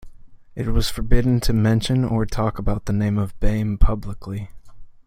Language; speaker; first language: English; native; English